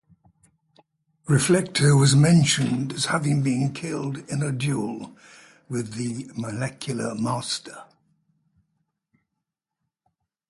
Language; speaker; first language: English; native; English